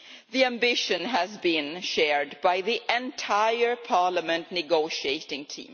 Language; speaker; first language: English; non-native, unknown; Swedish